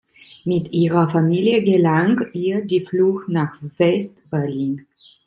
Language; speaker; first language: German; non-native, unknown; Italian